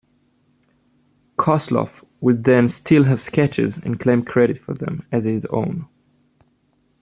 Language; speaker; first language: English; native; English